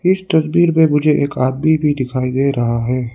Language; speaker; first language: Hindi; non-native, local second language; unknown